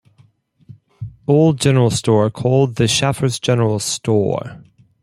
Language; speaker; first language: English; non-native, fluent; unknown